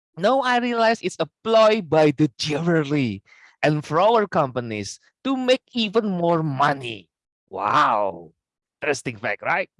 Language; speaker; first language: English; non-native, fluent; Indonesian